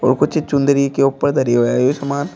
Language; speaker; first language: Hindi; native; Hindi